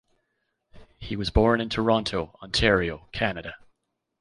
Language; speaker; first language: English; native; English